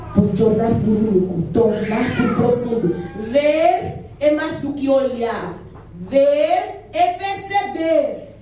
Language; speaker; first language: Portuguese; native; Portuguese